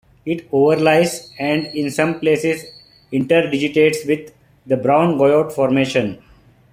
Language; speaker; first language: English; non-native, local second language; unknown